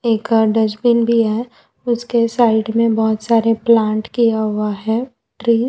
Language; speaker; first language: Hindi; non-native, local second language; Gujarati